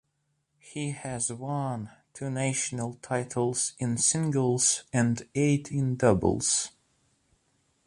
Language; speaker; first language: English; non-native, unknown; Russian